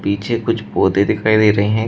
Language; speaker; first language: Hindi; native; Hindi